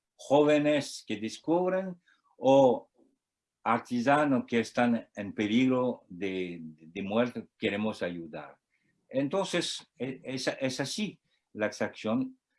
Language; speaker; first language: Spanish; non-native, learner; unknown